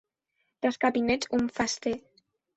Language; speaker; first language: German; non-native, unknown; Spanish